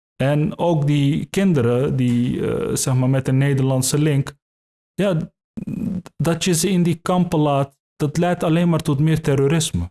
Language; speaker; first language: Dutch; early bilingual, other home language; Turkish